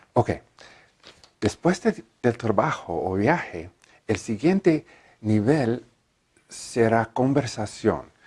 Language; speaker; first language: Spanish; non-native, learner; English